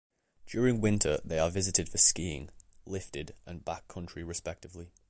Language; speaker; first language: English; native; English